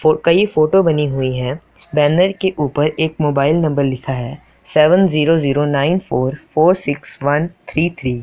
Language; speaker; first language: Hindi; non-native, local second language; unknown